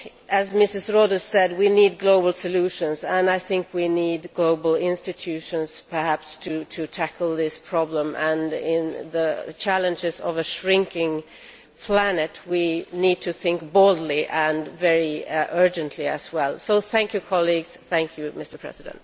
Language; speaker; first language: English; non-native, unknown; Swedish